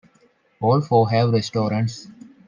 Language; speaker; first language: English; non-native, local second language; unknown